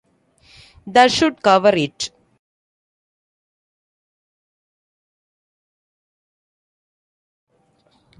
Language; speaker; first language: English; non-native, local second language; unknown